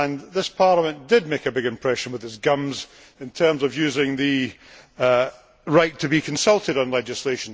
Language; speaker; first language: English; native; English